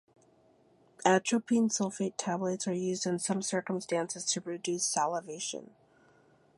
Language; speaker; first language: English; native; English